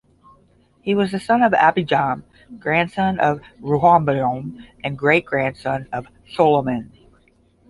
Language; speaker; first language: English; native; English